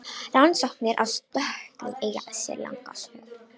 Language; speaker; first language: Icelandic; non-native, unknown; Romanian